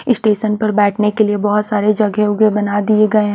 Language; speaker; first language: Hindi; native; Hindi